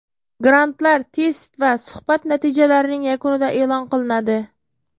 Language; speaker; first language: Uzbek; native; Uzbek